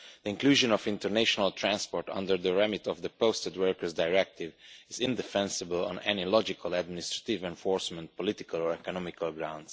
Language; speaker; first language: English; non-native, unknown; Romanian